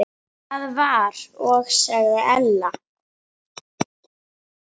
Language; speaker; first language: Icelandic; native; Icelandic